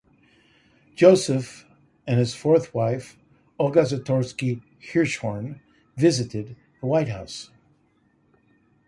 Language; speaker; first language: English; native; English